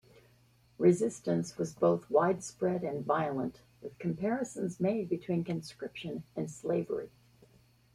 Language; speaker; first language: English; native; English